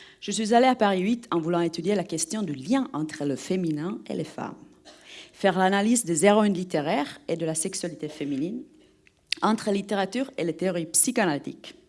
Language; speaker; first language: French; non-native, fluent; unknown